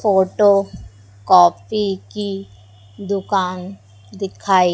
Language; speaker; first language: Hindi; native; Hindi